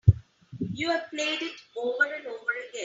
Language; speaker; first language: English; non-native, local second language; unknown